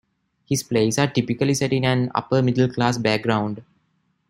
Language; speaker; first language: English; non-native, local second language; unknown